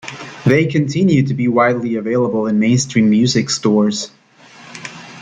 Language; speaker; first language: English; native; English